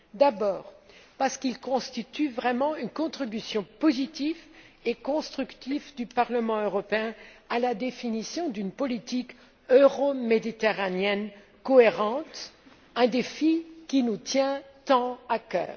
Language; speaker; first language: French; non-native, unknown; German